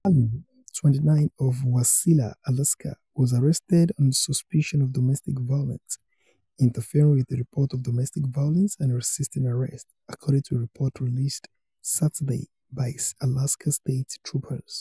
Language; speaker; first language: English; non-native, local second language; Yoruba